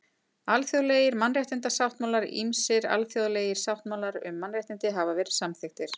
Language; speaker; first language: Icelandic; native; Icelandic